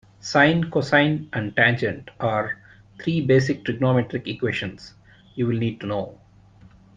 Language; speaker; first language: English; non-native, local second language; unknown